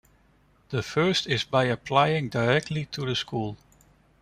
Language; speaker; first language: English; non-native, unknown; Dutch